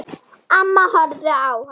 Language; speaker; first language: Icelandic; non-native, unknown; German